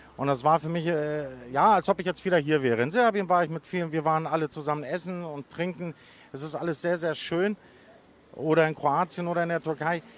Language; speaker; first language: German; early bilingual, other home language; Greek